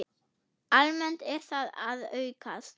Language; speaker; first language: Icelandic; non-native, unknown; German